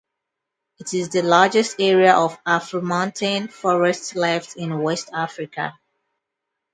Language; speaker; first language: English; non-native, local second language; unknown